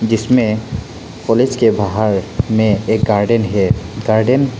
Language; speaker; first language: Hindi; non-native, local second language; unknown